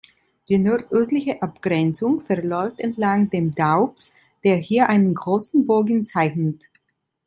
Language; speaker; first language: German; non-native, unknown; Italian